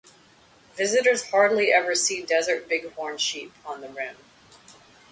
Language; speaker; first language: English; native; English